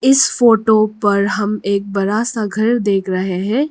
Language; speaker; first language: Hindi; non-native, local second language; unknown